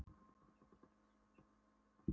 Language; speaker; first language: Icelandic; non-native, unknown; Polish